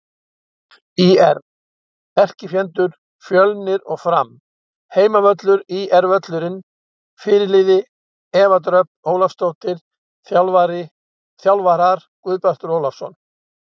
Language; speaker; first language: Icelandic; native; Icelandic